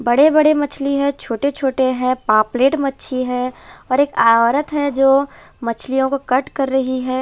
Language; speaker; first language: Hindi; non-native, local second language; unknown